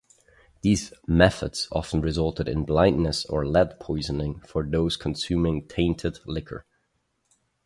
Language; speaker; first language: English; non-native, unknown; German